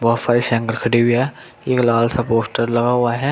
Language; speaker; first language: Hindi; native; Hindi